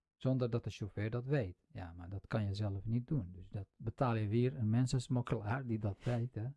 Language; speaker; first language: Dutch; non-native, fluent; Central Kurdish